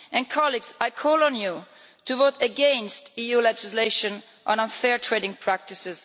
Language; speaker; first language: English; non-native, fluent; Italian